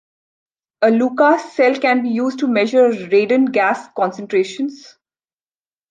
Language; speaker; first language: English; non-native, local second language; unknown